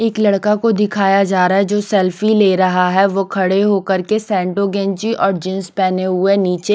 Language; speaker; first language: Hindi; non-native, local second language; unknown